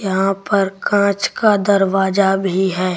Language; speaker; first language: Hindi; native; Hindi